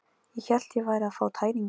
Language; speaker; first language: Icelandic; non-native, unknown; Polish